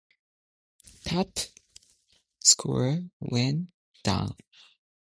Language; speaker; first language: English; non-native, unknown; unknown